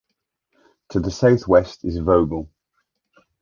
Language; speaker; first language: English; native; English